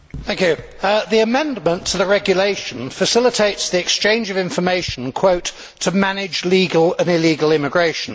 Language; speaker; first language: English; native; English